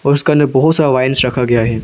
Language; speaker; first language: Hindi; non-native, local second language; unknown